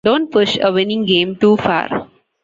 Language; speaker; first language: English; non-native, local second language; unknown